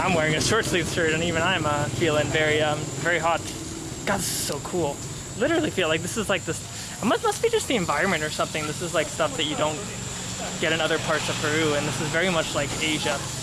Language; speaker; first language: English; native; English